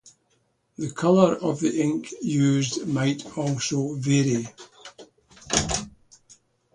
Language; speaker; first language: English; native; English